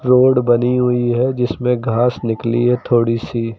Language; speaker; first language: Hindi; native; Hindi